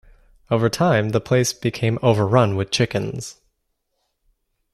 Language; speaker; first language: English; native; English